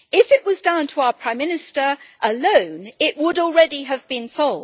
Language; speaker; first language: English; native; English